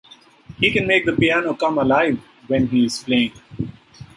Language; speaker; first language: English; non-native, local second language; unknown